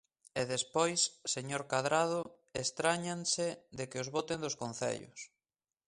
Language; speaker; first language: Galician; native; Galician